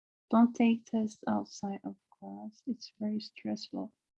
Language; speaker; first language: English; non-native, learner; Turkish